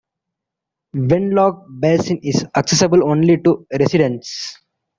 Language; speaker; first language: English; non-native, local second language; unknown